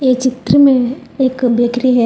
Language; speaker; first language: Hindi; non-native, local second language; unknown